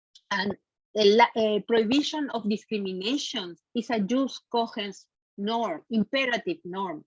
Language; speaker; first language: English; non-native, fluent; Spanish